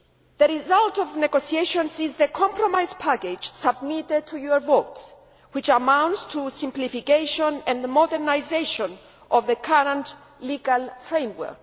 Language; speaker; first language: English; non-native, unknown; Greek